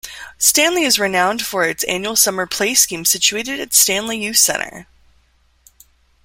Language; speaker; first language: English; native; English